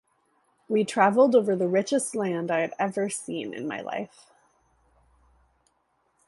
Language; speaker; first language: English; native; English